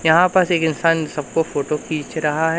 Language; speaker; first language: Hindi; native; Hindi